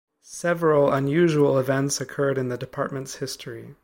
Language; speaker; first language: English; native; English